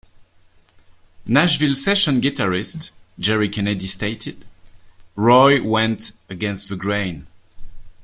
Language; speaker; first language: English; non-native, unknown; French